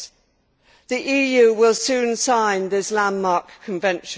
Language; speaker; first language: English; native; English